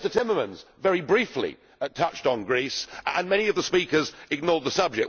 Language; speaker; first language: English; native; English